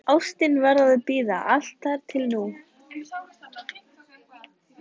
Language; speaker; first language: Icelandic; native; Icelandic